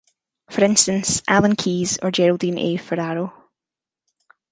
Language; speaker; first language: English; native; English